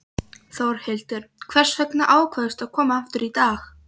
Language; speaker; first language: Icelandic; non-native, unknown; Polish